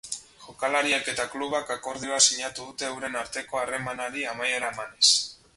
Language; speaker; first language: Basque; native; Basque